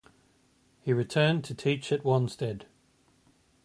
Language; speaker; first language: English; native; English